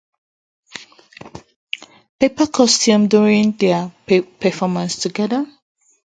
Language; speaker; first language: English; native; English